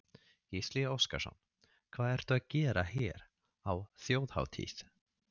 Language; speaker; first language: Icelandic; non-native, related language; Swedish